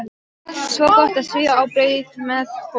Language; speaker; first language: Icelandic; non-native, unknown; Polish